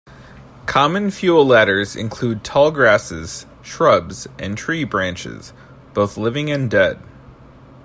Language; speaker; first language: English; native; English